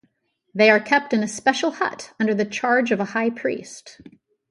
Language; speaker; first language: English; native; English